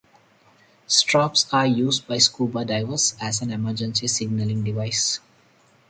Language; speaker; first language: English; non-native, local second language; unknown